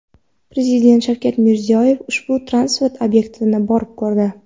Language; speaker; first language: Uzbek; non-native, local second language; Kara-Kalpak